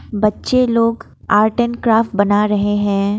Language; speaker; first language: Hindi; non-native, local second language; Assamese